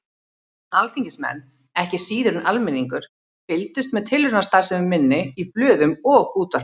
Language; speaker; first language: Icelandic; native; Icelandic